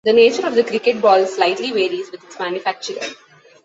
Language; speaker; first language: English; non-native, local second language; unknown